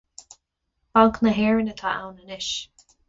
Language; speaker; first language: Irish; non-native, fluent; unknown